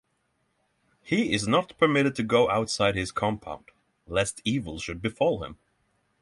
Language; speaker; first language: English; non-native, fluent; Norwegian